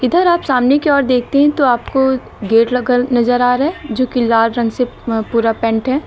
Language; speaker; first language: Hindi; native; Hindi